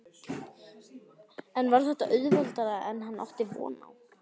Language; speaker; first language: Icelandic; native; Icelandic